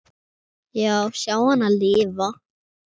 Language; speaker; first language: Icelandic; native; Icelandic